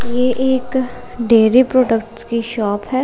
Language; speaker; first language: Hindi; non-native, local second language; Punjabi